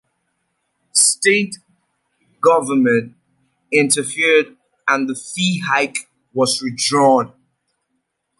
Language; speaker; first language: English; native; English